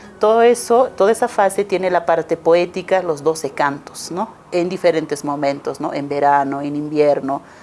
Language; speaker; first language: Spanish; non-native, local second language; Aymara